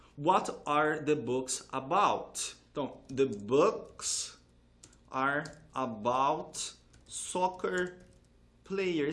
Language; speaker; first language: English; non-native, fluent; Portuguese